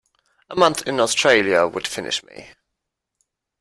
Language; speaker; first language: English; non-native, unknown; German